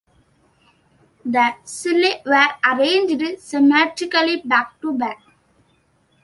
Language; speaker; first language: English; non-native, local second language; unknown